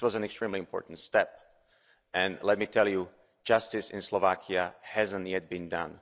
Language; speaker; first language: English; non-native, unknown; Slovak